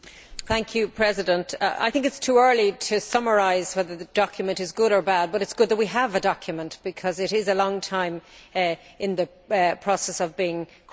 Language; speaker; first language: English; native; English